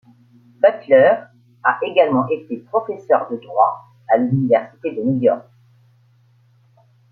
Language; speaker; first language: French; native; French